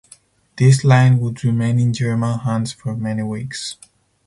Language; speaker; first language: English; non-native, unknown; Spanish